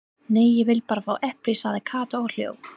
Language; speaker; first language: Icelandic; non-native, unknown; English